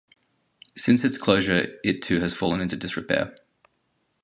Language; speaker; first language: English; native; English